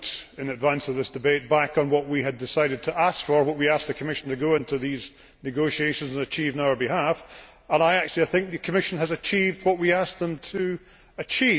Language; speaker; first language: English; native; English